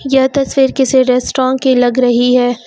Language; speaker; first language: Hindi; native; Hindi